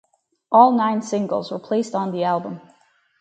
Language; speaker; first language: English; native; English